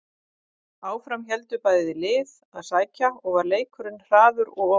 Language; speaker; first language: Icelandic; native; Icelandic